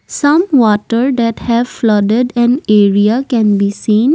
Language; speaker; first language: English; non-native, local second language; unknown